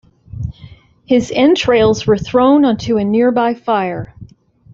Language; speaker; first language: English; native; English